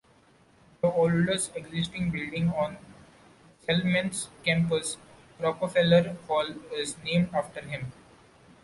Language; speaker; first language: English; non-native, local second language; Marathi